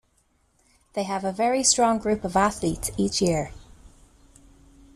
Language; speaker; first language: English; native; English